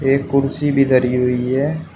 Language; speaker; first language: Hindi; native; Hindi